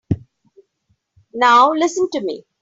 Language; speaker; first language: English; non-native, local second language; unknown